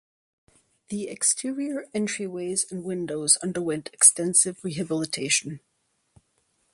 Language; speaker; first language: English; native; English